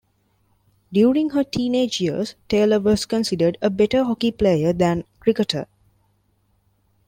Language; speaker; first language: English; non-native, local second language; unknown